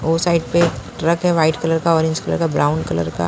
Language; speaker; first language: Hindi; non-native, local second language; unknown